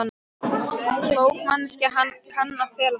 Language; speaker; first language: Icelandic; non-native, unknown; Polish